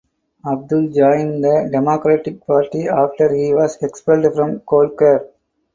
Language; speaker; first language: English; non-native, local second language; Tamil